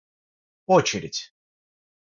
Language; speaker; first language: Russian; non-native, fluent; Georgian